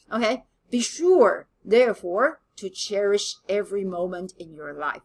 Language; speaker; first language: English; non-native, fluent; Chinese